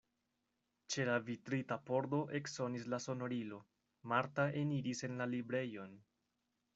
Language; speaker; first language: Esperanto; non-native, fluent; Spanish